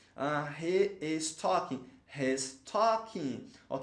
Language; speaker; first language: English; non-native, fluent; Portuguese